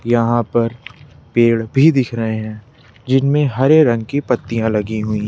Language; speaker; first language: Hindi; native; Hindi